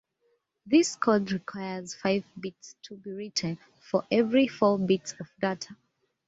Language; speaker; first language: English; native; English